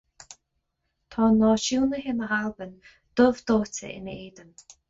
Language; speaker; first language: Irish; non-native, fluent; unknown